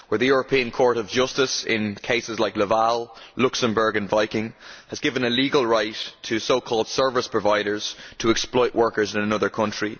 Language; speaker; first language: English; native; English